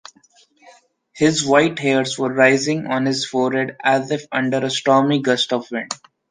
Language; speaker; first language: English; non-native, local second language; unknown